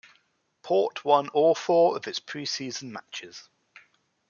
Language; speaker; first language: English; native; English